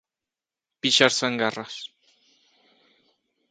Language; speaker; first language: Catalan; non-native, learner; Spanish